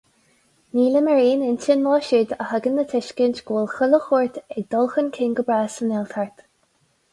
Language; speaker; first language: Irish; non-native, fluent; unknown